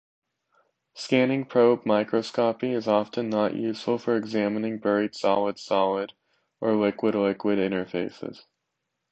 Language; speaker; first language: English; native; English